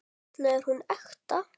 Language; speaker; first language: Icelandic; native; Icelandic